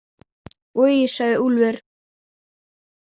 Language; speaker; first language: Icelandic; non-native, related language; Danish